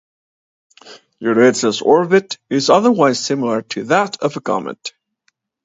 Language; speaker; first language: English; native; English